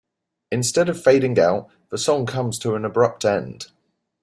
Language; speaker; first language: English; native; English